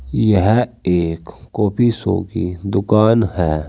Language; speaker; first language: Hindi; native; Hindi